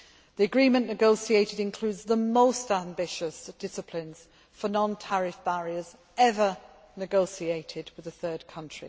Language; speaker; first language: English; non-native, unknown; Greek